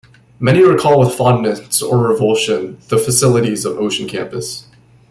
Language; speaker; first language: English; native; English